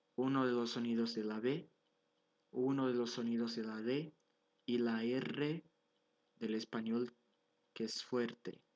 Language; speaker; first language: Spanish; non-native, fluent; Portuguese